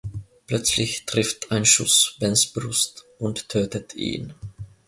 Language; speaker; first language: German; non-native, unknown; Finnish